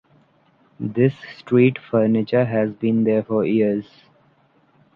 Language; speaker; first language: English; non-native, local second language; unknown